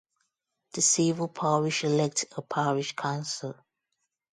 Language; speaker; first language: English; non-native, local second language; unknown